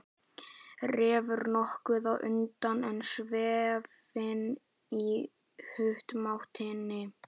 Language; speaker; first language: Icelandic; native; Icelandic